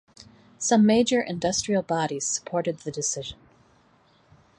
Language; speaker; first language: English; native; English